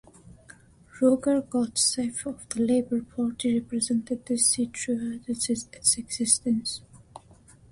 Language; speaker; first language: English; non-native, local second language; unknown